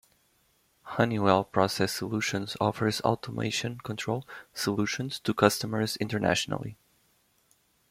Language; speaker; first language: English; native; English